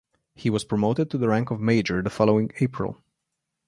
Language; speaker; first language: English; non-native, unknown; Slovenian